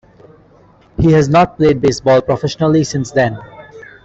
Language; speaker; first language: English; non-native, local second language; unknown